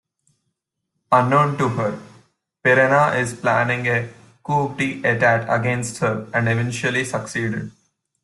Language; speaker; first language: English; non-native, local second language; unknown